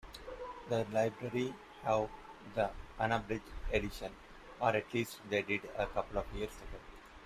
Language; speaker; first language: English; non-native, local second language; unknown